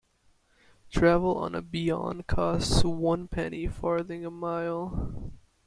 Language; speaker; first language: English; native; English